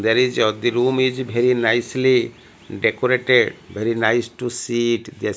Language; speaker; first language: English; non-native, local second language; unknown